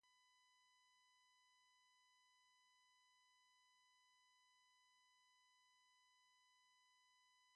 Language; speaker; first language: English; native; English